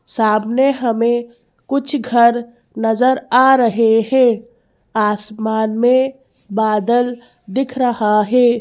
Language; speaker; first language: Hindi; native; Hindi